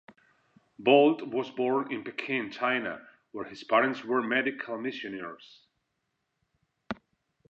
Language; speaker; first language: English; non-native, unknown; Spanish